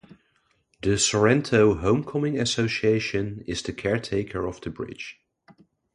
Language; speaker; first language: English; non-native, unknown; Dutch